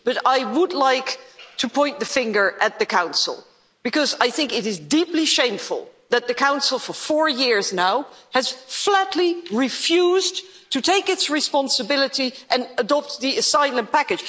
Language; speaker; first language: English; non-native, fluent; Dutch